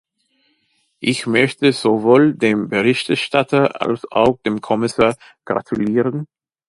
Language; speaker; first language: German; non-native, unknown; English